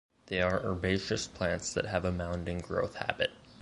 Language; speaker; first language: English; native; English